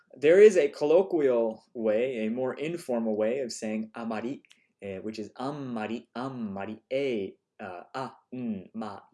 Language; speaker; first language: English; native; English